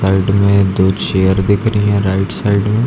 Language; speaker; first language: Hindi; native; Hindi